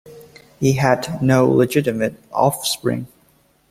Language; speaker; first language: English; native; English